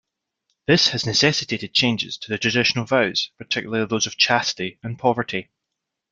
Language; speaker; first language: English; native; English